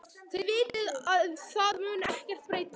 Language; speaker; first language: Icelandic; native; Icelandic